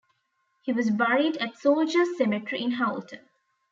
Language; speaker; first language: English; non-native, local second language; Tamil